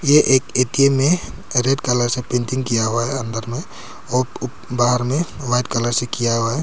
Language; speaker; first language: Hindi; non-native, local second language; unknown